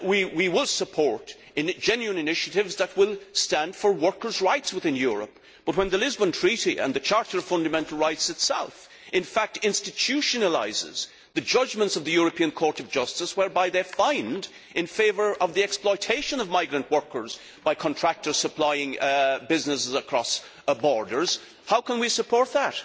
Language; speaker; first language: English; native; English